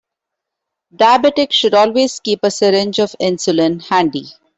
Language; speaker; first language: English; non-native, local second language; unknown